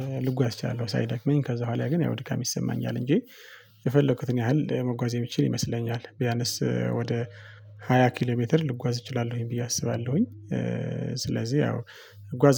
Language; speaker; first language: Amharic; non-native, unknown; Tigrinya